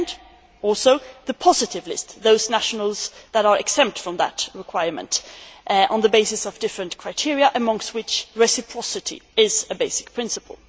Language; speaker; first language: English; non-native, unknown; Swedish